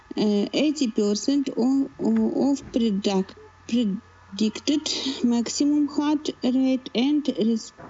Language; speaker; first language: English; non-native, learner; Russian